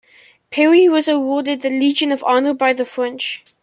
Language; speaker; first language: English; native; English